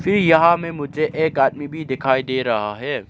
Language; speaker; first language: Hindi; non-native, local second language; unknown